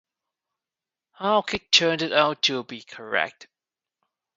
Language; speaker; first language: English; non-native, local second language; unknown